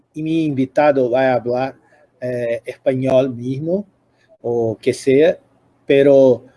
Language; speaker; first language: Spanish; non-native, related language; Portuguese